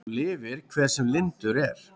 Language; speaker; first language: Icelandic; native; Icelandic